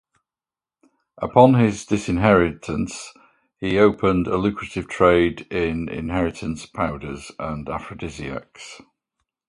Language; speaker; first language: English; native; English